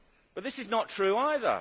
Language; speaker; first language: English; native; English